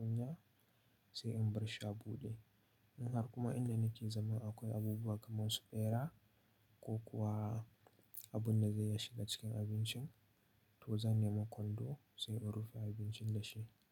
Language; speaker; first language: Hausa; native; Hausa